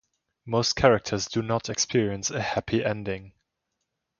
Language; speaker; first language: English; non-native, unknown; German